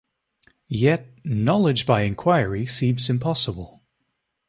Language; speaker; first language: English; native; English